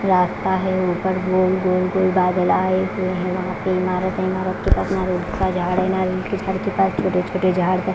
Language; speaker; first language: Hindi; non-native, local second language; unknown